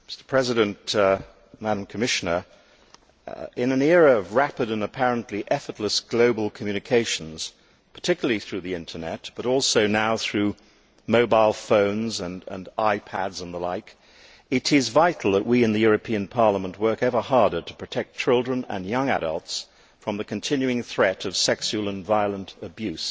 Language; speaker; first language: English; native; English